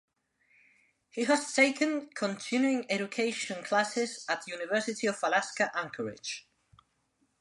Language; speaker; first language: English; non-native, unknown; Spanish